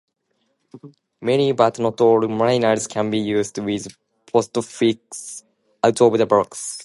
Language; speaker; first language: English; non-native, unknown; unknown